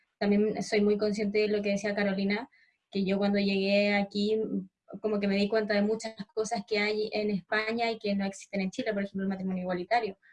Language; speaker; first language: Spanish; native; Spanish